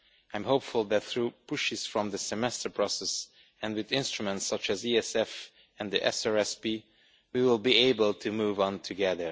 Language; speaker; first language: English; non-native, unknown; Romanian